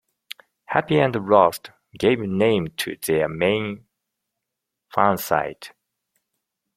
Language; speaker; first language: English; non-native, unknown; Japanese